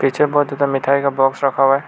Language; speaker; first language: Hindi; non-native, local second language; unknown